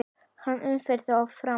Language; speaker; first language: Icelandic; native; Icelandic